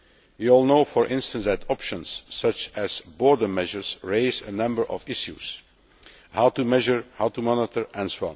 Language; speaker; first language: English; non-native, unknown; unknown